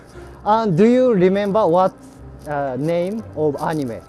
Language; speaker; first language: English; non-native, learner; Japanese